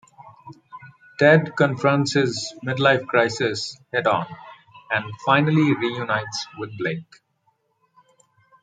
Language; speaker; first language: English; non-native, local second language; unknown